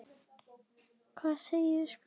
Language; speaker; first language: Icelandic; native; Icelandic